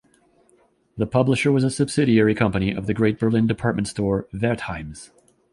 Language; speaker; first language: English; native; English